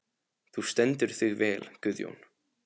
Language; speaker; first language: Icelandic; non-native, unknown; Polish